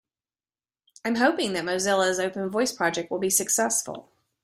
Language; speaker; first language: English; native; English